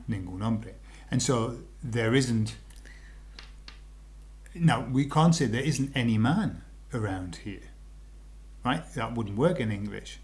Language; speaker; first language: English; native; English